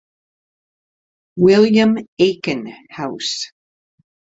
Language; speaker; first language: English; native; English